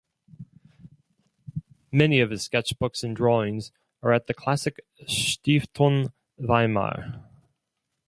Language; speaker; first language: English; non-native, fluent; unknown